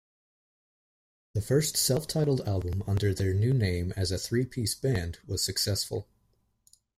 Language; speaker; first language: English; native; English